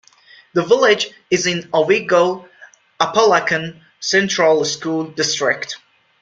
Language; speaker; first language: English; non-native, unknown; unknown